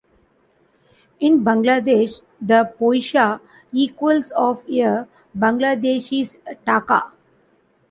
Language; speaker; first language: English; non-native, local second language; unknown